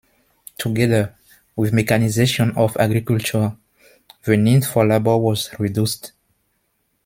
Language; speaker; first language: English; non-native, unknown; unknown